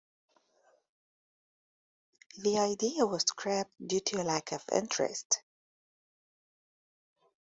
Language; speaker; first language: English; native; English